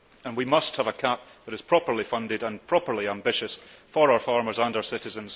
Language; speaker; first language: English; early bilingual, heritage; English